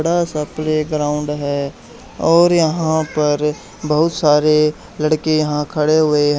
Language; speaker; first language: Hindi; native; Hindi